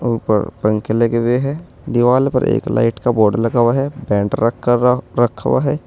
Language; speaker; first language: Hindi; native; Hindi